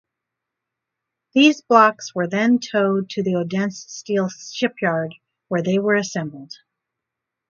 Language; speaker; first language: English; native; English